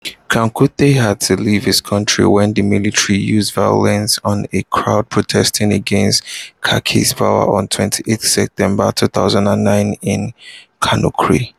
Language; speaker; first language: English; non-native, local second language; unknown